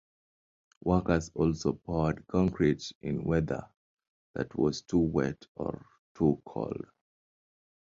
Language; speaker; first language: English; non-native, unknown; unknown